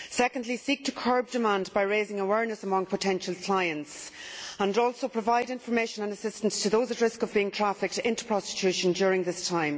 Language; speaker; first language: English; native; English